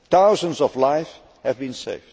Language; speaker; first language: English; non-native, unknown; Dutch